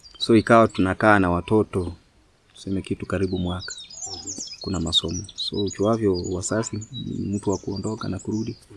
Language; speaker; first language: Swahili; non-native, local second language; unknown